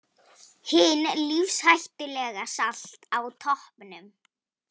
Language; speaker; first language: Icelandic; non-native, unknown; Polish